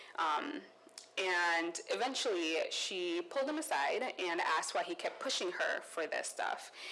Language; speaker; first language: English; non-native, local second language; Kikuyu